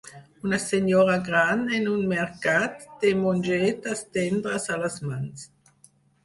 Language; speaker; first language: Catalan; non-native, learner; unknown